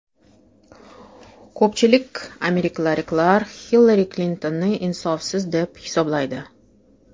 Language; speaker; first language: Uzbek; non-native, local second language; Russian